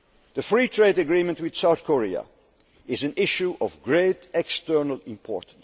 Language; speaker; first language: English; non-native, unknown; Dutch